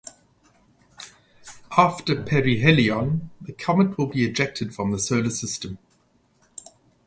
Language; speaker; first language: English; native; English